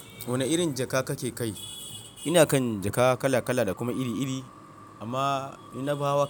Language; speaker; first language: Hausa; non-native, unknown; Yoruba